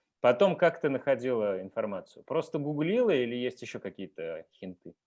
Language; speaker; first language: Russian; native; Russian